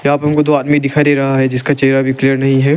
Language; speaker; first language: Hindi; non-native, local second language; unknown